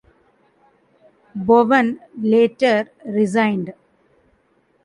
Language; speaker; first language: English; non-native, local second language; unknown